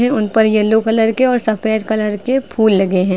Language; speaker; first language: Hindi; native; Hindi